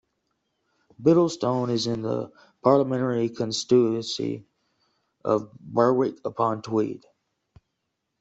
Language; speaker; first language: English; native; English